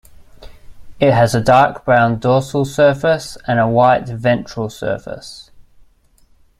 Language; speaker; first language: English; native; English